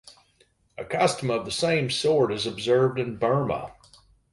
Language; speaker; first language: English; native; English